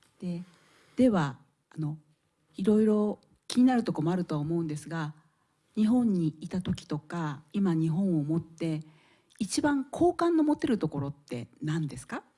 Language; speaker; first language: Japanese; native; Japanese